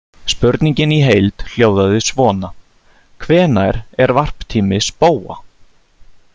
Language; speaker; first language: Icelandic; native; Icelandic